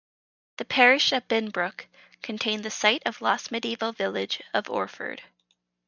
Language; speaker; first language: English; native; English